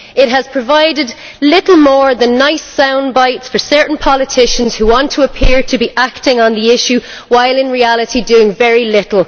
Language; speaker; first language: English; native; English